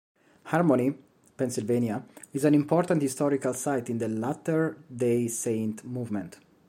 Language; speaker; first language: English; non-native, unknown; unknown